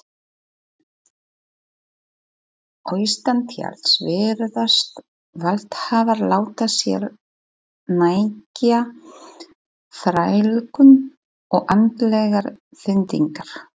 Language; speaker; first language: Icelandic; non-native, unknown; Polish